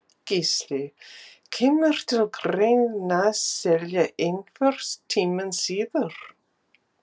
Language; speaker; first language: Icelandic; non-native, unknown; English